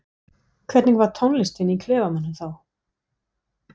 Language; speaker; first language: Icelandic; non-native, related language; Danish